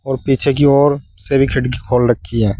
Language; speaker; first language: Hindi; native; Hindi